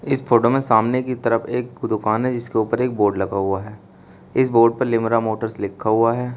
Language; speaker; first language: Hindi; native; Hindi